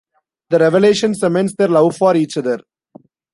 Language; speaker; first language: English; non-native, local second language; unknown